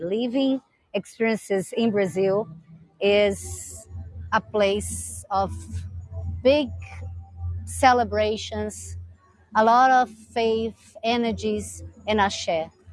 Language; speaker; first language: English; non-native, fluent; Portuguese